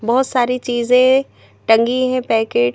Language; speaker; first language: Hindi; native; Hindi